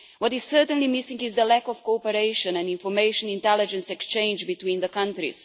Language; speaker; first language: English; non-native, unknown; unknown